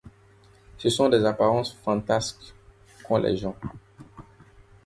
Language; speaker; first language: French; non-native, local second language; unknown